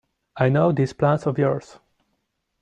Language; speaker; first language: English; non-native, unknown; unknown